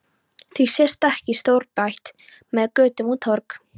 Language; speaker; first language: Icelandic; non-native, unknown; Polish